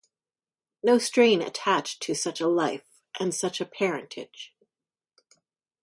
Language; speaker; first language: English; native; English